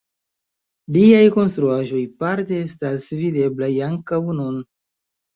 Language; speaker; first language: Esperanto; non-native, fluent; Chinese